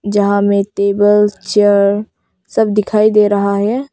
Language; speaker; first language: Hindi; early bilingual, other home language; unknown